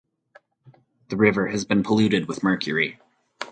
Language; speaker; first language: English; native; English